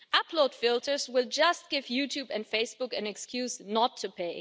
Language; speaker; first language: English; non-native, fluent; German